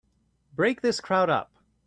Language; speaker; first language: English; native; English